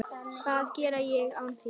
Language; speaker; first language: Icelandic; native; Icelandic